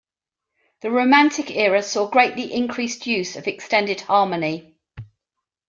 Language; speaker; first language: English; native; English